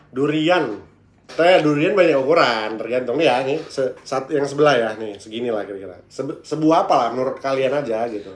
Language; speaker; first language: Indonesian; native; Indonesian